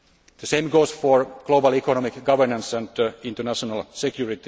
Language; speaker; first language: English; non-native, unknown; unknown